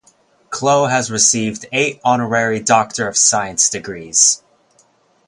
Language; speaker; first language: English; native; English